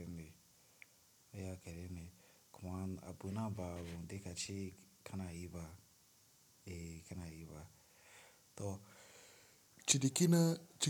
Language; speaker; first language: Hausa; non-native, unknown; Tiv